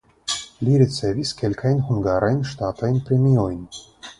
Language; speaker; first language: Esperanto; non-native, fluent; Russian